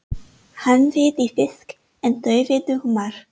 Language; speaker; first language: Icelandic; non-native, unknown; English